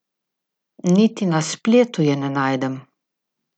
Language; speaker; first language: Slovenian; native; Slovenian